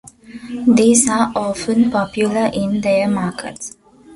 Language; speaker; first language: English; non-native, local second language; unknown